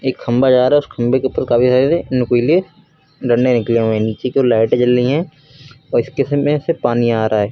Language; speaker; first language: Hindi; native; Hindi